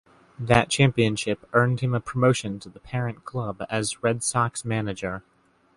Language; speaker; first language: English; native; English